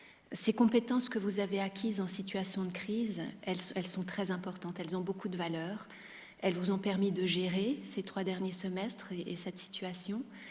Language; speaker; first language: French; native; French